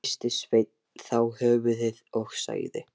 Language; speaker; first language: Icelandic; non-native, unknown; Lithuanian